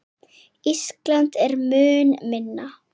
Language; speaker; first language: Icelandic; native; Icelandic